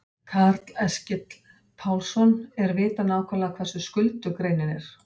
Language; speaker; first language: Icelandic; native; Icelandic